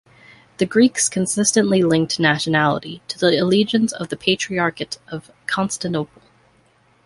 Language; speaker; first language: English; native; English